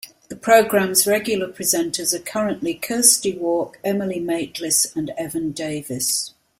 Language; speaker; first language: English; native; English